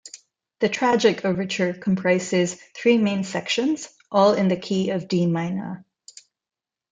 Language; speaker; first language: English; non-native, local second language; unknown